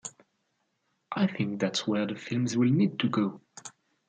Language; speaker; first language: English; non-native, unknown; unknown